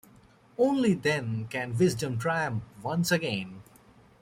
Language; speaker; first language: English; native; English